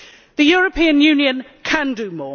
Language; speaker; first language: English; native; English